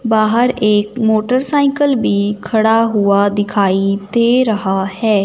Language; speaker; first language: Hindi; non-native, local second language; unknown